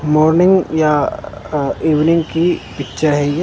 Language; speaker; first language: Hindi; non-native, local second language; Punjabi